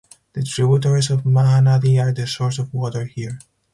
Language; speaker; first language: English; non-native, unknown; Spanish